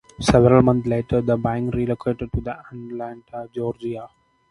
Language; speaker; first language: English; non-native, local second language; Malayalam